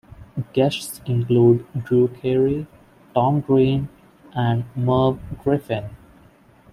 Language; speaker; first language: English; non-native, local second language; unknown